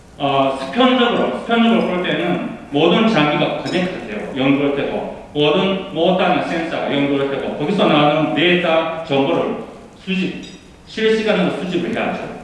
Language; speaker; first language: Korean; early bilingual, heritage; Korean